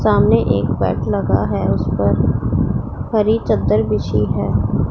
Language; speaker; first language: Hindi; non-native, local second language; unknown